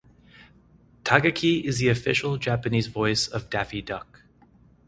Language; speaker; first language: English; native; English